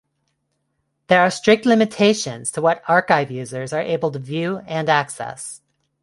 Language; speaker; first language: English; non-native, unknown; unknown